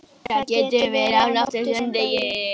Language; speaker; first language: Icelandic; native; Icelandic